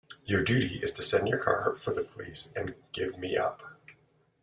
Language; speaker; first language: English; native; English